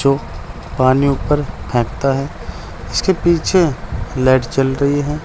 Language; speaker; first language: Hindi; native; Hindi